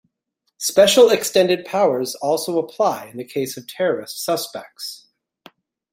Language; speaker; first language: English; native; English